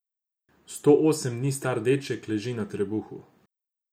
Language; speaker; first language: Slovenian; non-native, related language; Croatian